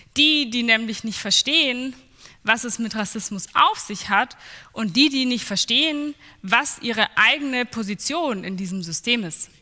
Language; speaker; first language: German; native; German